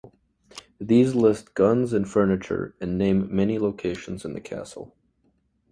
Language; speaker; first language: English; native; English